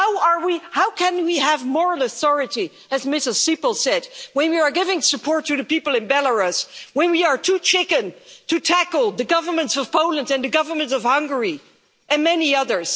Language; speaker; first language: English; non-native, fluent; Dutch